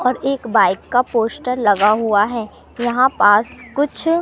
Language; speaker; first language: Hindi; native; Hindi